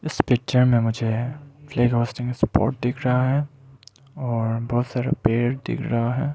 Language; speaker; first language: Hindi; non-native, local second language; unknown